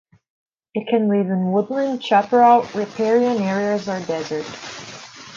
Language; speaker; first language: English; non-native, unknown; Portuguese